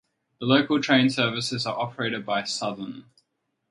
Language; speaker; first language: English; native; English